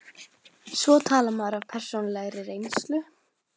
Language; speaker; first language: Icelandic; non-native, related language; Norwegian